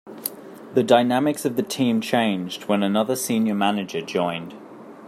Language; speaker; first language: English; native; English